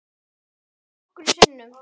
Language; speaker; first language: Icelandic; native; Icelandic